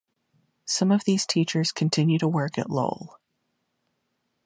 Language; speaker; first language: English; native; English